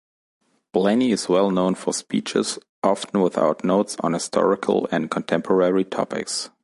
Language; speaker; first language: English; non-native, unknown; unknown